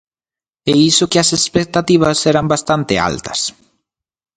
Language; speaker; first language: Galician; native; Galician